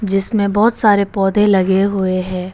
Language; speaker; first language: Hindi; non-native, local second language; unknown